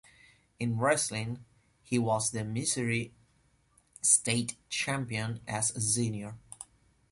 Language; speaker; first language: English; non-native, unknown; Spanish